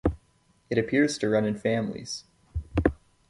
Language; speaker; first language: English; native; English